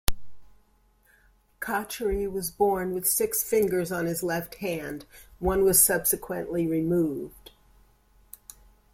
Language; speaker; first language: English; native; English